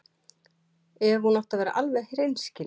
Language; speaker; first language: Icelandic; native; Icelandic